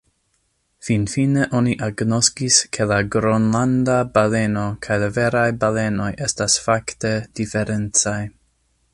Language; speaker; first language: Esperanto; non-native, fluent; English